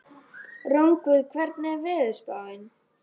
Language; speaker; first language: Icelandic; native; Icelandic